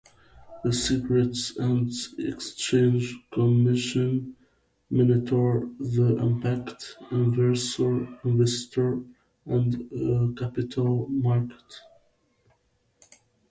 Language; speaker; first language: English; native; English